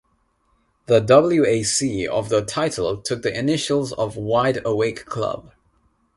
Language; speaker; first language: English; non-native, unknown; Nepali